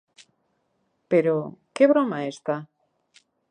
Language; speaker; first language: Galician; native; Galician